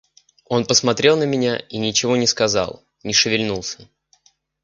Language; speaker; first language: Russian; native; Russian